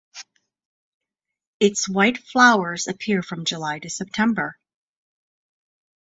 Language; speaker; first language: English; native; English